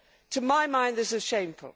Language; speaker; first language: English; native; English